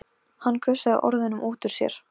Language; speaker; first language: Icelandic; non-native, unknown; Polish